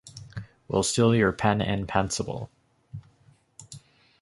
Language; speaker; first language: English; native; English